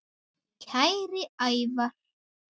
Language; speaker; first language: Icelandic; native; Icelandic